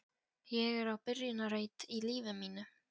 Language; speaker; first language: Icelandic; non-native, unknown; Polish